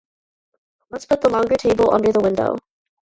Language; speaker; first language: English; non-native, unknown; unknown